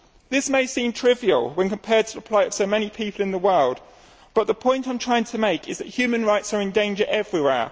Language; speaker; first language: English; native; English